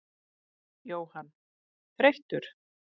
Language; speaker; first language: Icelandic; native; Icelandic